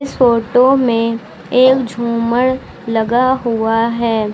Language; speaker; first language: Hindi; native; Hindi